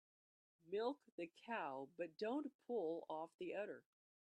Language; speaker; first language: English; native; English